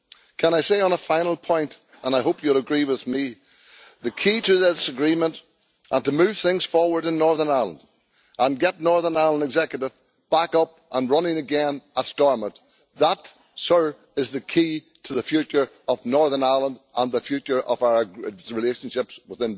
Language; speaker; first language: English; native; English